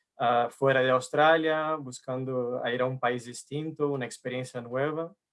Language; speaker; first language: Spanish; non-native, fluent; Portuguese